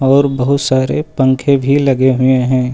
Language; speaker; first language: Hindi; native; Hindi